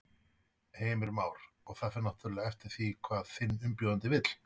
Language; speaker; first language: Icelandic; native; Icelandic